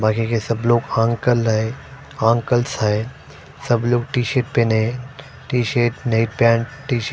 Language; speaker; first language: Hindi; non-native, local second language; Punjabi